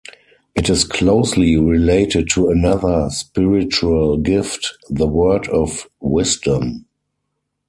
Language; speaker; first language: English; non-native, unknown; German